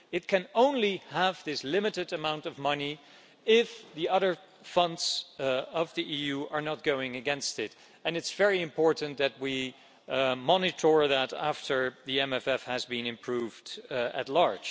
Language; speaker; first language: English; non-native, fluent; Dutch